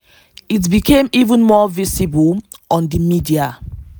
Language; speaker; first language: English; non-native, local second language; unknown